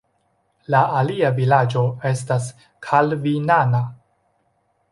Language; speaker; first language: Esperanto; non-native, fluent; Chinese